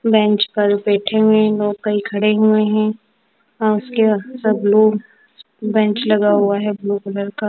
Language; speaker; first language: Hindi; non-native, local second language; Punjabi